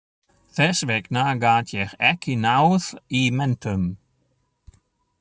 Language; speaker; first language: Icelandic; non-native, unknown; German